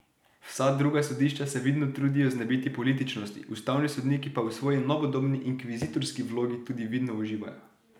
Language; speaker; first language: Slovenian; native; Slovenian